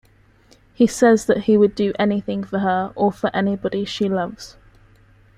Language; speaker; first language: English; native; English